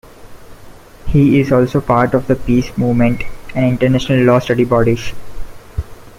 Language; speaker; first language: English; non-native, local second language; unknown